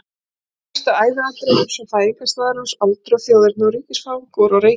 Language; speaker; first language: Icelandic; native; Icelandic